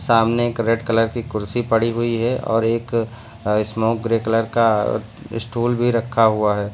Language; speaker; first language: Hindi; native; Hindi